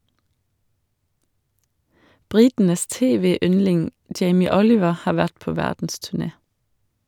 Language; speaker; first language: Norwegian; non-native, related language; Danish